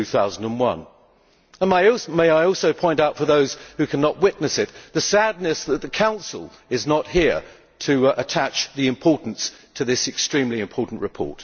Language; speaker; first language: English; native; English